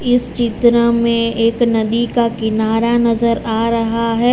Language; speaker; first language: Hindi; non-native, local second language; Gujarati